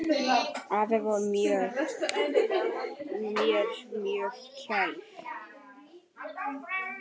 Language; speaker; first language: Icelandic; native; Icelandic